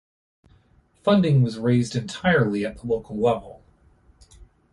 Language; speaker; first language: English; native; English